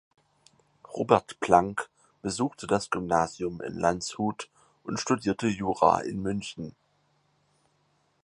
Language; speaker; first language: German; native; German